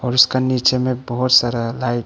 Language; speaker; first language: Hindi; non-native, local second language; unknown